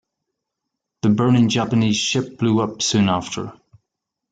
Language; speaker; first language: English; native; English